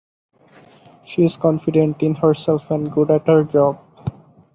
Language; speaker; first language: English; non-native, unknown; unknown